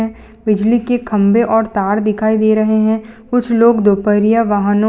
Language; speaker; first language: Hindi; non-native, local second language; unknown